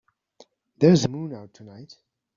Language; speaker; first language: English; native; English